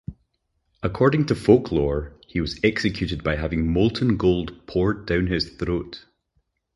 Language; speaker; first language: English; native; English